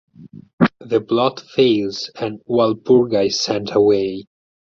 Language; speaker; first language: English; non-native, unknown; Italian